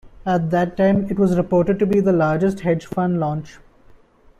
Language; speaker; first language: English; non-native, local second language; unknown